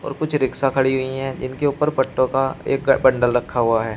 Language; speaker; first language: Hindi; native; Hindi